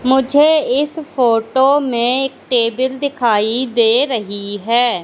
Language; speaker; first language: Hindi; native; Hindi